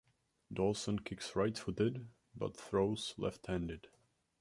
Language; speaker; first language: English; non-native, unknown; Czech